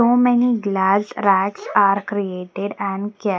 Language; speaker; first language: English; non-native, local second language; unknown